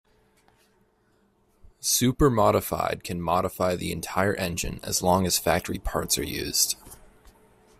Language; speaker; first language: English; native; English